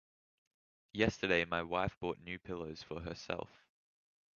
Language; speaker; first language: English; native; English